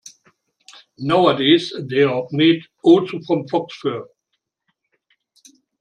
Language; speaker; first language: English; non-native, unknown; German